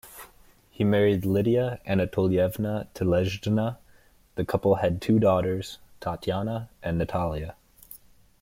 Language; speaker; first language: English; native; English